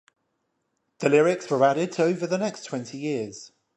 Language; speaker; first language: English; native; English